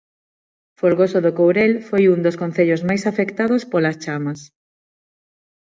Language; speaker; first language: Galician; non-native, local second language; Spanish